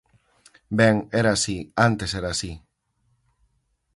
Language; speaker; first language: Galician; native; Galician